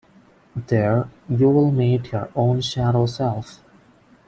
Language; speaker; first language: English; non-native, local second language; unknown